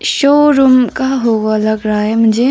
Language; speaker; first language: Hindi; non-native, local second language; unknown